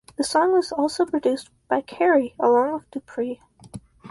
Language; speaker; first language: English; native; English